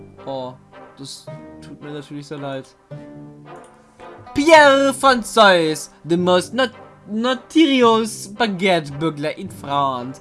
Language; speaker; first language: German; native; German